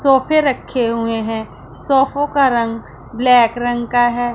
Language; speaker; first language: Hindi; non-native, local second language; Punjabi